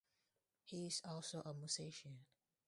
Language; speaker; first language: English; non-native, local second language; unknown